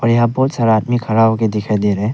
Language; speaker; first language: Hindi; early bilingual, other home language; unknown